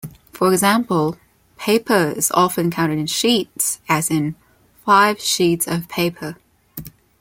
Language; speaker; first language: English; non-native, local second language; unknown